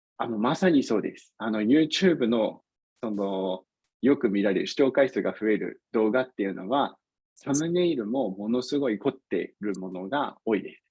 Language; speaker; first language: Japanese; non-native, fluent; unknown